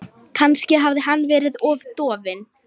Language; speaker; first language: Icelandic; non-native, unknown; Lithuanian